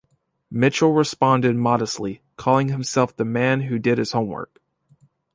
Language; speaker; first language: English; native; English